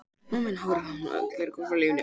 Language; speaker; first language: Icelandic; native; Icelandic